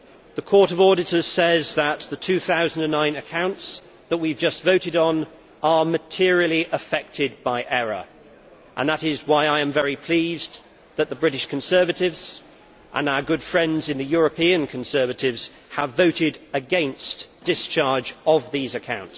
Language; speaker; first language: English; native; English